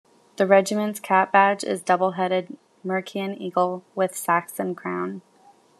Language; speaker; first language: English; native; English